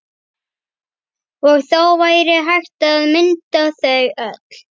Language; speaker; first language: Icelandic; native; Icelandic